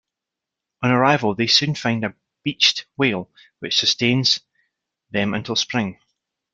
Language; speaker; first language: English; native; English